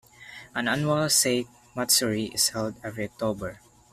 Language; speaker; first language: English; non-native, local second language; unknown